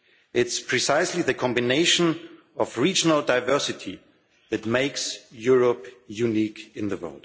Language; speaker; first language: English; non-native, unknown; German